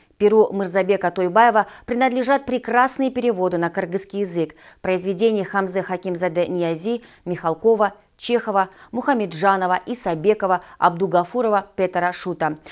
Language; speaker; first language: Russian; non-native, local second language; Kyrgyz